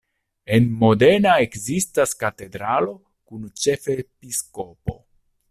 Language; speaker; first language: Esperanto; non-native, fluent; Italian